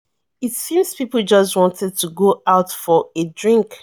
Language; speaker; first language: English; non-native, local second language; Yoruba